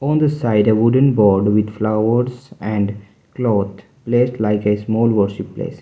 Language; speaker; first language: English; non-native, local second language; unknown